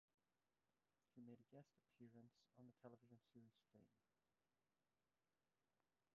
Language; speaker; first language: English; native; English